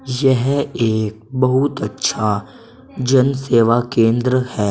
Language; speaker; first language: Hindi; native; Hindi